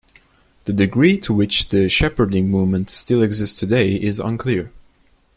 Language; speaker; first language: English; non-native, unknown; Turkish